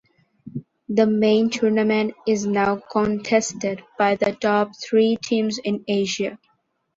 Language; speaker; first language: English; non-native, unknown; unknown